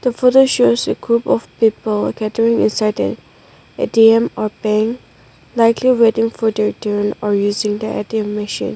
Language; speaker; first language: English; non-native, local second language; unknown